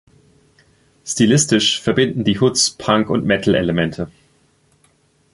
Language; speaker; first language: German; native; German